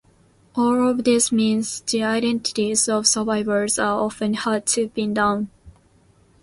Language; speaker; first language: English; non-native, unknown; Japanese